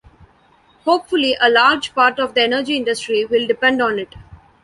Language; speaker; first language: English; non-native, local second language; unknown